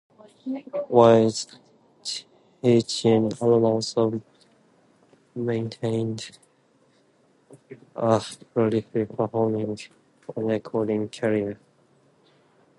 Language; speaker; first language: English; non-native, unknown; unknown